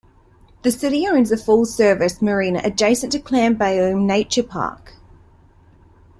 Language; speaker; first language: English; native; English